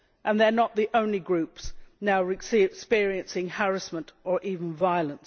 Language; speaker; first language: English; native; English